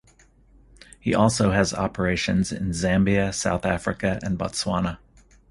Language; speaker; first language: English; native; English